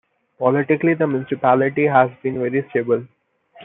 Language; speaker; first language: English; non-native, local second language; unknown